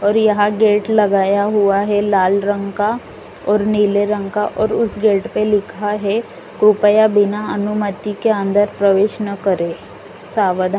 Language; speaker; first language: Hindi; native; Hindi